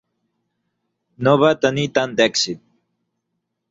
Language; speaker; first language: Catalan; non-native, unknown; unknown